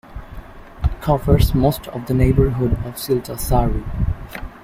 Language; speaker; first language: English; native; English